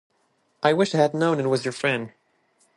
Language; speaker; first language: English; non-native, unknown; French